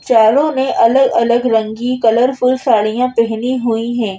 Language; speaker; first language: Hindi; native; Hindi